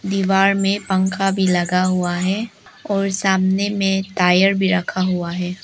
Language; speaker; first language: Hindi; non-native, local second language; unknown